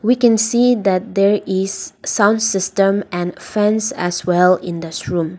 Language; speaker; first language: English; non-native, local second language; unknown